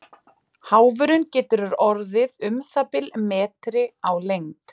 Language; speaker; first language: Icelandic; native; Icelandic